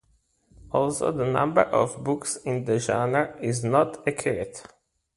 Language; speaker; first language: English; native; English